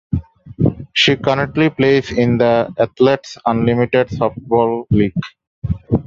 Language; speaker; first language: English; non-native, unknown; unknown